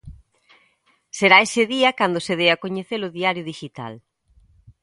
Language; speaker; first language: Galician; native; Galician